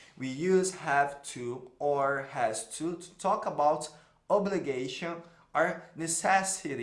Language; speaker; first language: English; non-native, fluent; Portuguese